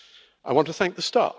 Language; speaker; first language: English; native; English